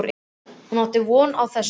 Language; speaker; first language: Icelandic; native; Icelandic